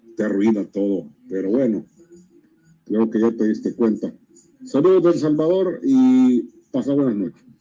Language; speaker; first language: Spanish; native; Spanish